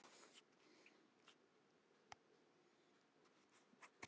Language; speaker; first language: Icelandic; native; Icelandic